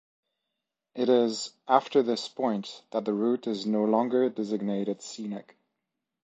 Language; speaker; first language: English; non-native, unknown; French